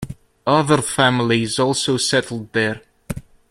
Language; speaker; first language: English; native; English